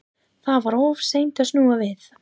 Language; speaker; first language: Icelandic; non-native, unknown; English